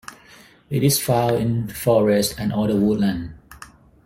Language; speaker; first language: English; non-native, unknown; Thai